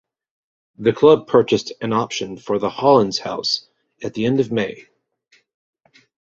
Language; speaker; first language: English; native; English